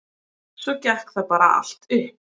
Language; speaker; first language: Icelandic; native; Icelandic